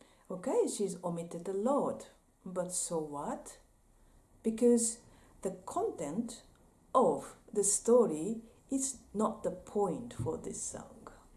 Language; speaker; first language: English; non-native, fluent; Japanese